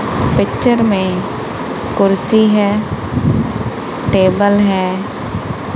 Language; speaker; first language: Hindi; non-native, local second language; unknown